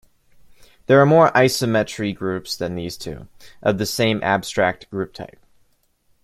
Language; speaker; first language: English; native; English